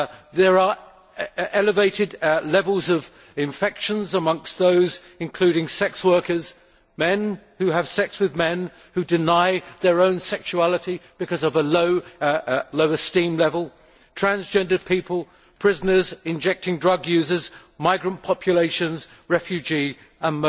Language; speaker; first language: English; native; English